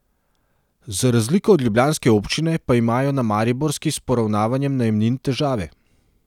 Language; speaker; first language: Slovenian; non-native, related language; Serbian